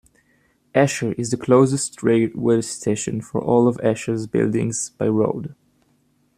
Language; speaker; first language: English; native; English